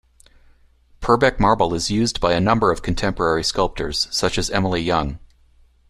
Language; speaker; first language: English; native; English